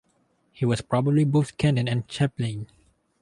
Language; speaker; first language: English; non-native, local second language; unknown